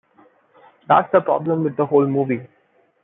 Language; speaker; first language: English; non-native, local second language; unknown